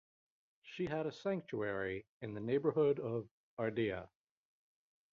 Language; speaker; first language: English; native; English